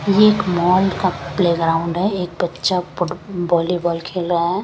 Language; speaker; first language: Hindi; non-native, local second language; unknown